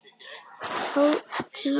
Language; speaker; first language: Icelandic; non-native, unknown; Korean